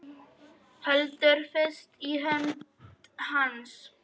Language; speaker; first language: Icelandic; non-native, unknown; Polish